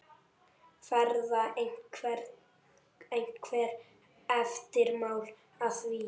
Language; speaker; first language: Icelandic; native; Icelandic